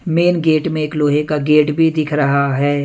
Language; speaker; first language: Hindi; non-native, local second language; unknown